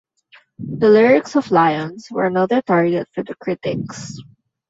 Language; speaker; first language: English; non-native, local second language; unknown